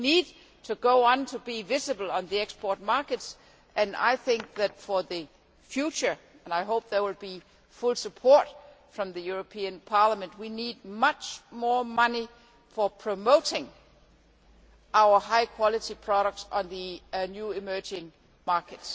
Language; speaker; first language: English; non-native, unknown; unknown